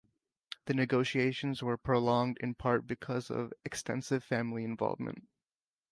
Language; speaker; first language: English; native; English